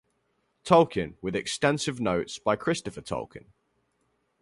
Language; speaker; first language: English; native; English